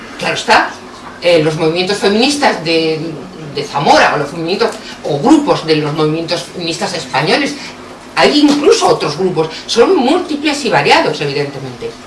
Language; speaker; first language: Spanish; native; Spanish